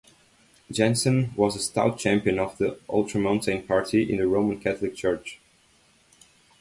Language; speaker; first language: English; native; English